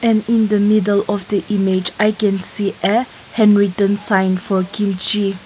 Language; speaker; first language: English; non-native, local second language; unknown